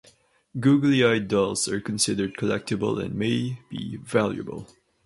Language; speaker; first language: English; non-native, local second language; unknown